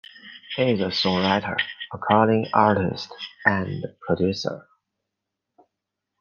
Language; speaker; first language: English; non-native, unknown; Chinese